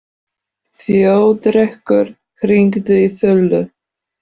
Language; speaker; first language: Icelandic; non-native, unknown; Polish